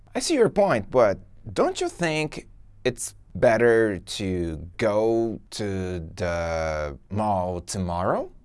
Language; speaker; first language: English; non-native, fluent; Portuguese